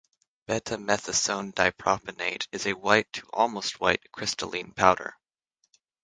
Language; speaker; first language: English; native; English